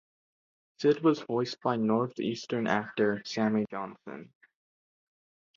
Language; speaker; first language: English; native; English